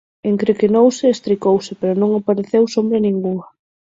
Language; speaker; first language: Galician; native; Galician